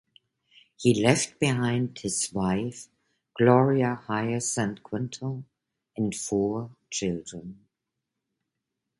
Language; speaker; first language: English; non-native, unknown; German